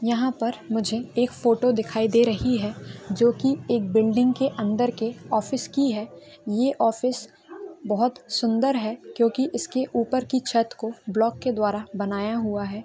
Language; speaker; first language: Hindi; non-native, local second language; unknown